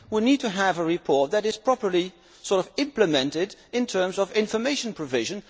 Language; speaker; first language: English; non-native, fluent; Dutch